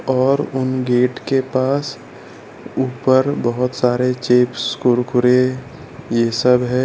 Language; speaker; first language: Hindi; non-native, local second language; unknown